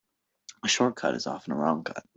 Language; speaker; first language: English; native; English